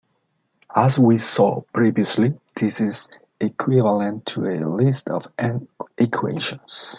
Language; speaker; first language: English; non-native, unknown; Spanish